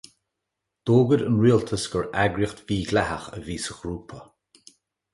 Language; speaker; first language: Irish; native; Irish